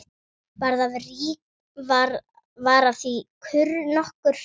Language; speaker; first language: Icelandic; native; Icelandic